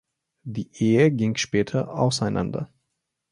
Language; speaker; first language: German; non-native, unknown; Slovenian